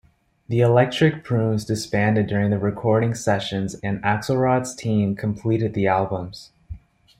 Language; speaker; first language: English; native; English